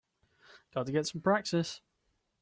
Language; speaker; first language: English; native; English